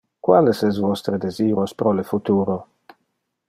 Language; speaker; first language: Interlingua; non-native, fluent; Dutch